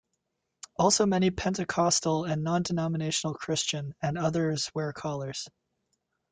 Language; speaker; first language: English; native; English